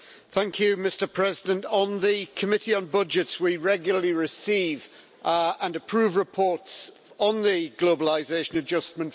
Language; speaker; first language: English; native; English